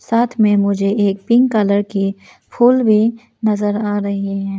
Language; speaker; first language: Hindi; non-native, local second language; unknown